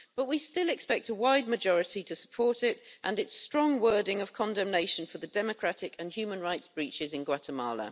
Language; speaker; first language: English; native; English